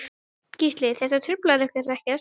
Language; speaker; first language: Icelandic; native; Icelandic